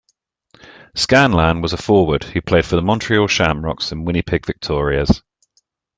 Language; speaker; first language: English; native; English